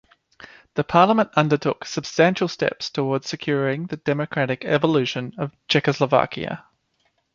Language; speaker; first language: English; native; English